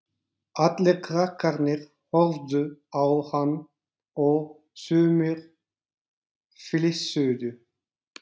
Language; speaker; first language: Icelandic; non-native, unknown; Turkish